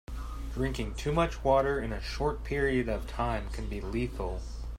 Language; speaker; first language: English; native; English